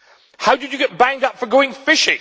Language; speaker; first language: English; native; English